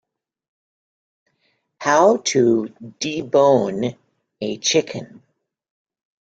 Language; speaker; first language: English; native; English